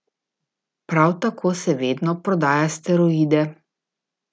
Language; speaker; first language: Slovenian; native; Slovenian